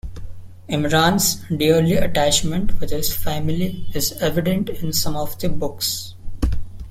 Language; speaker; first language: English; non-native, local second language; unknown